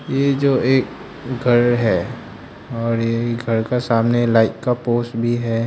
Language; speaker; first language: Hindi; non-native, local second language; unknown